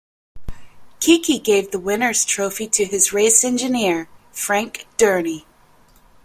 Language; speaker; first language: English; native; English